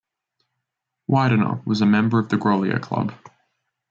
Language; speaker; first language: English; native; English